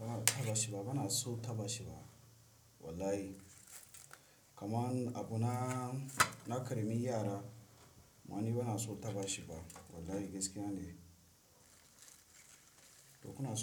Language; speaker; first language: Hausa; non-native, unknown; Tiv